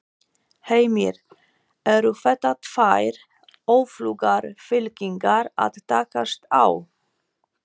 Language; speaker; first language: Icelandic; non-native, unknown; Polish